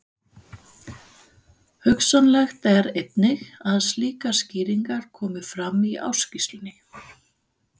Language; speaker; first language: Icelandic; non-native, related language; Danish